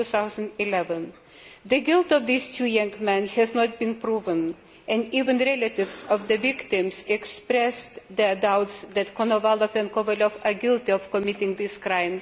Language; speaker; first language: English; non-native, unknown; Lithuanian